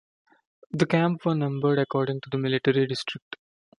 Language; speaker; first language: English; non-native, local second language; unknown